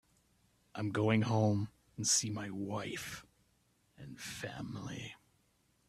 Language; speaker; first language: English; native; English